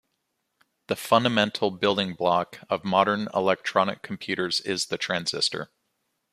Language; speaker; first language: English; native; English